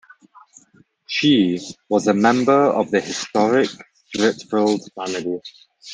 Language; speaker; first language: English; native; English